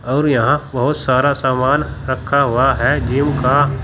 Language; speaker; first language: Hindi; native; Hindi